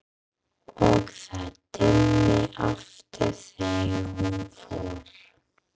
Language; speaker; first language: Icelandic; non-native, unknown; English